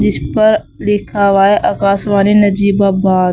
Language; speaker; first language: Hindi; native; Hindi